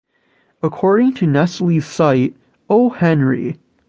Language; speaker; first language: English; native; English